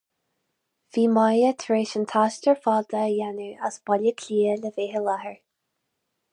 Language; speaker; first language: Irish; non-native, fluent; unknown